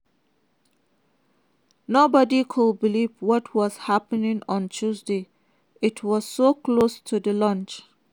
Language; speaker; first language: English; non-native, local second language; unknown